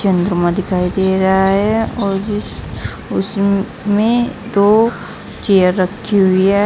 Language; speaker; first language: Hindi; native; Hindi